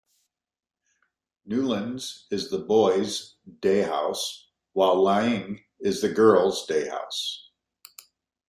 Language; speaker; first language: English; native; English